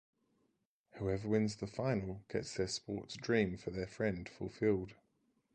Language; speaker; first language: English; native; English